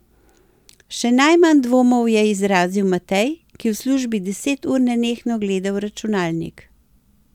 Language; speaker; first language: Slovenian; native; Slovenian